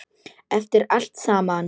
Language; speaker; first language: Icelandic; non-native, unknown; Polish